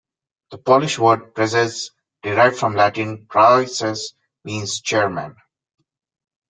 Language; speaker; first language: English; non-native, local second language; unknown